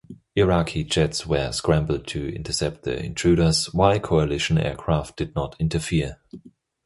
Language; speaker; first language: English; non-native, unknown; German